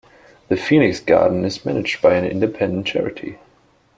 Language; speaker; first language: English; native; English